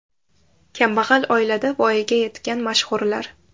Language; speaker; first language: Uzbek; native; Uzbek